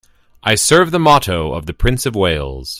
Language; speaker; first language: English; native; English